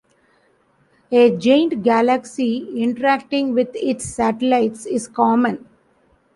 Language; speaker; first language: English; non-native, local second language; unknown